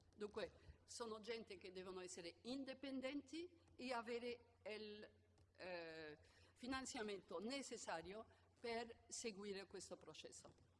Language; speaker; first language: Italian; non-native, fluent; French